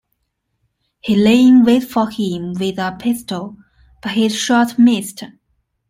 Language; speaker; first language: English; non-native, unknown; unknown